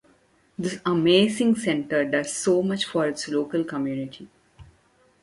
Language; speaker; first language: English; non-native, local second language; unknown